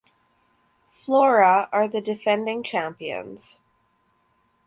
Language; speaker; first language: English; native; English